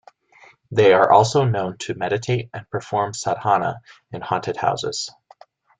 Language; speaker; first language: English; native; English